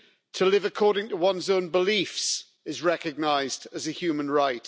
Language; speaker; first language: English; native; English